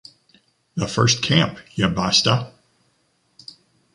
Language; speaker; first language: English; native; English